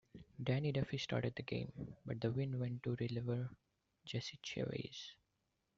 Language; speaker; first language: English; non-native, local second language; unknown